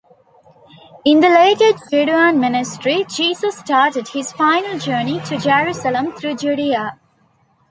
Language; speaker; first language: English; non-native, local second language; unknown